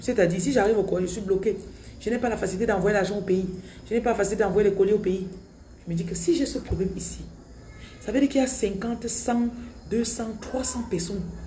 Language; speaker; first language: French; non-native, local second language; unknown